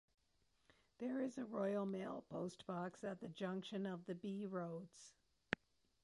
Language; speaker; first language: English; native; English